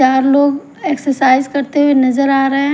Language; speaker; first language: Hindi; native; Hindi